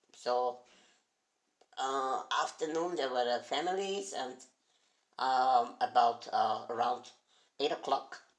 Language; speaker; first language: English; non-native, fluent; German